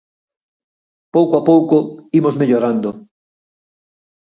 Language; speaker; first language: Galician; native; Galician